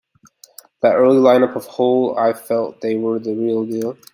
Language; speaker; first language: English; native; English